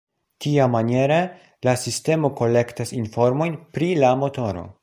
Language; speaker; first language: Esperanto; non-native, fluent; Polish